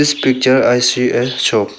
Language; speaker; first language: English; non-native, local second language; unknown